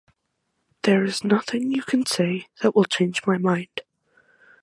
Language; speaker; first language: English; native; English